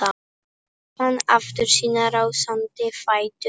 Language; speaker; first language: Icelandic; non-native, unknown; Polish